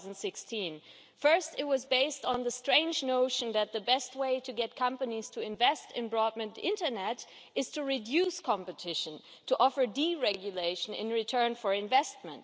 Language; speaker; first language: English; non-native, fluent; German